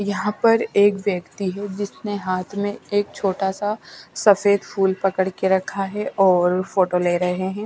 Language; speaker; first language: Hindi; non-native, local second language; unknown